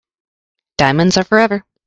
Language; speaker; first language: English; native; English